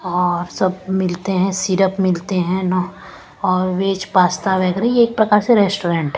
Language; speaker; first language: Hindi; non-native, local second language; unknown